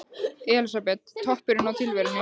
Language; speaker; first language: Icelandic; native; Icelandic